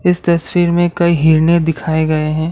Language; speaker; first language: Hindi; non-native, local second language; Assamese